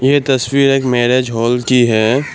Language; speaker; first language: Hindi; non-native, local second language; Assamese